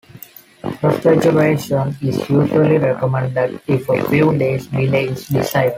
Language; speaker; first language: English; non-native, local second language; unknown